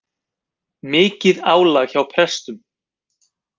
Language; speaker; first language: Icelandic; native; Icelandic